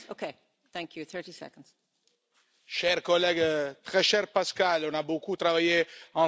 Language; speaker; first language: French; non-native, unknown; Italian